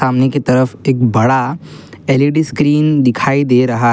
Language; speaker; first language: Hindi; non-native, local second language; Assamese